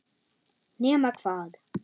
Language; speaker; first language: Icelandic; non-native, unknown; German